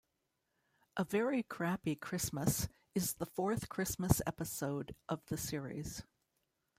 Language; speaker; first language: English; native; English